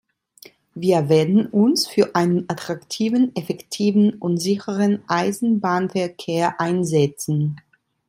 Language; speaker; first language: German; non-native, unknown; Italian